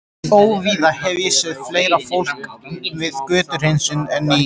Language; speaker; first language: Icelandic; native; Icelandic